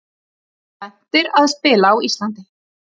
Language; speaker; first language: Icelandic; native; Icelandic